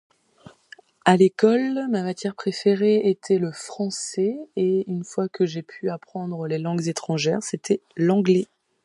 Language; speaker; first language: French; native; French